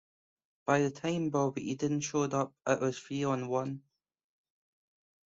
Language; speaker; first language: English; native; English